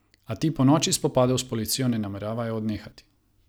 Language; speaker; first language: Slovenian; non-native, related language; Croatian